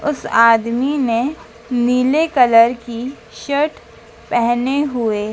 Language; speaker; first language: Hindi; native; Hindi